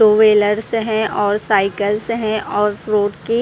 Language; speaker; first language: Hindi; non-native, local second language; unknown